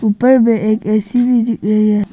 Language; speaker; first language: Hindi; non-native, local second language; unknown